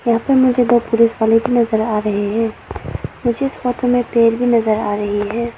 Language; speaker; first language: Hindi; non-native, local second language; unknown